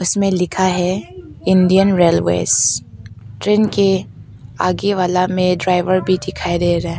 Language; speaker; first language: Hindi; non-native, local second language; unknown